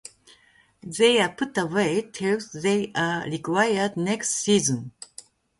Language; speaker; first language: English; non-native, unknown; Japanese